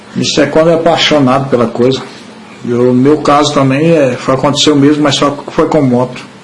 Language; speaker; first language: Portuguese; native; Portuguese